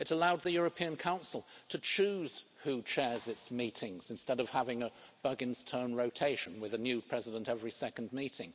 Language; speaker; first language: English; native; English